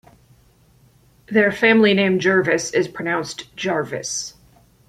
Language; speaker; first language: English; native; English